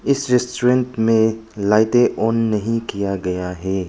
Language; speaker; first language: Hindi; non-native, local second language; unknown